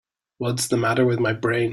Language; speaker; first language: English; native; English